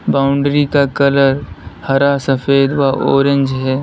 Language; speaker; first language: Hindi; native; Hindi